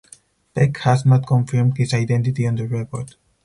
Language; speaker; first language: English; non-native, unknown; Spanish